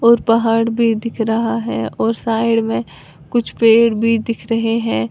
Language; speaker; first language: Hindi; native; Hindi